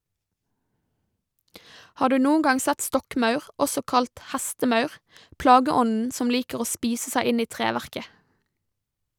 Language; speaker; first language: Norwegian; native; Norwegian